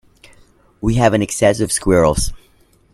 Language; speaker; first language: English; non-native, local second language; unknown